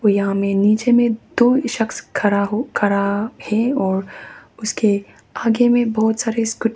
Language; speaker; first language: Hindi; non-native, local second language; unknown